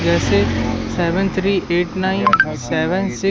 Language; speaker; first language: Hindi; native; Hindi